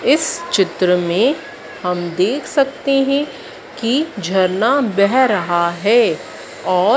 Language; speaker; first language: Hindi; native; Hindi